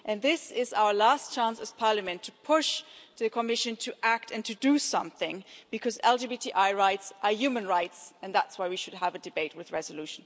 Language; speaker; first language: English; non-native, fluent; German